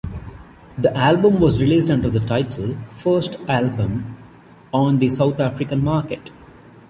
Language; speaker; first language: English; non-native, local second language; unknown